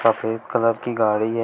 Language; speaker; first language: Hindi; native; Hindi